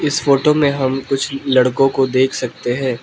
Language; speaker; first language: Hindi; non-native, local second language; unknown